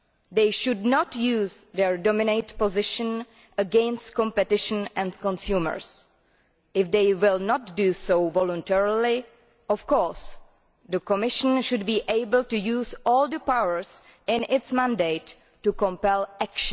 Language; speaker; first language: English; non-native, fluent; Czech